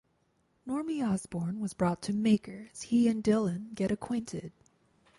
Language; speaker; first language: English; native; English